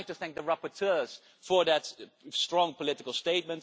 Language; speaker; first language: English; non-native, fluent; Dutch